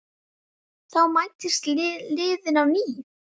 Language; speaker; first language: Icelandic; native; Icelandic